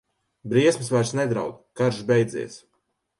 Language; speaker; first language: Latvian; native; Latvian